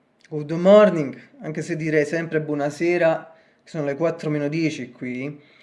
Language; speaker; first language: Italian; native; Italian